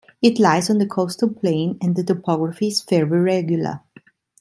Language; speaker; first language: English; non-native, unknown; Italian